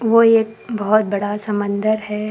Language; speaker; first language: Hindi; non-native, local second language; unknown